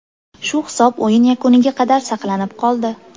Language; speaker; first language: Uzbek; native; Uzbek